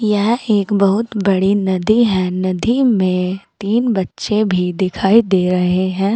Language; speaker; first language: Hindi; native; Hindi